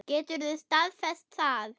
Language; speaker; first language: Icelandic; non-native, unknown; German